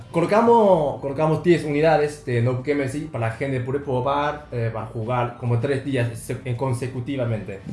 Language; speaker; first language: Spanish; non-native, learner; Chinese